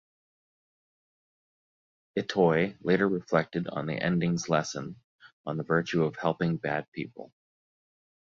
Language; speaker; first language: English; native; English